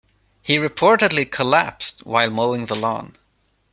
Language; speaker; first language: English; non-native, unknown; Swedish